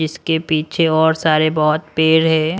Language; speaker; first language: Hindi; non-native, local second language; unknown